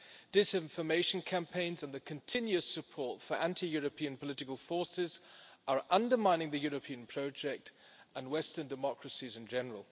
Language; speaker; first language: English; non-native, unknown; German